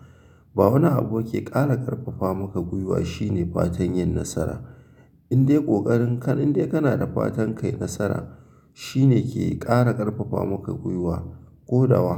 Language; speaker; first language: Hausa; native; Hausa